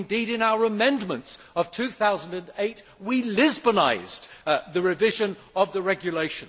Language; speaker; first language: English; native; English